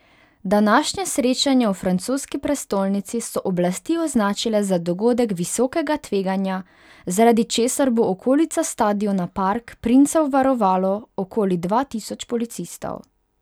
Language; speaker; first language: Slovenian; non-native, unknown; Hungarian